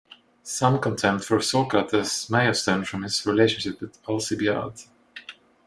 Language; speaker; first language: English; non-native, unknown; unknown